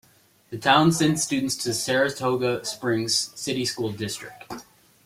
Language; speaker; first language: English; native; English